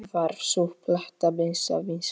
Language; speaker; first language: Icelandic; non-native, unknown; Polish